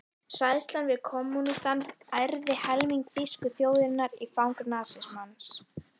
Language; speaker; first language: Icelandic; native; Icelandic